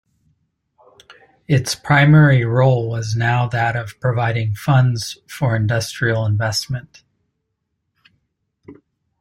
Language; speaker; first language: English; native; English